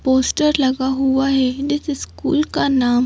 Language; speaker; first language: Hindi; native; Hindi